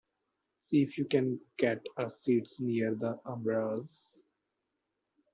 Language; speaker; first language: English; non-native, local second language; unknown